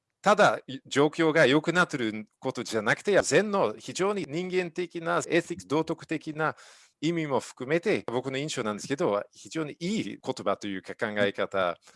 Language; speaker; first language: Japanese; non-native, fluent; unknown